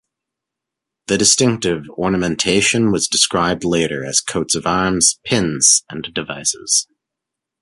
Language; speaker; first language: English; native; English